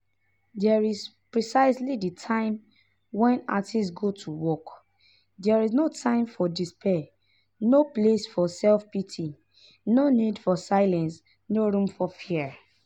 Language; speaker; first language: English; non-native, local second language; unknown